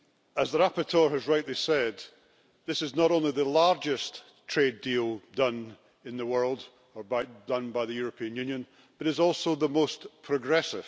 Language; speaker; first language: English; native; English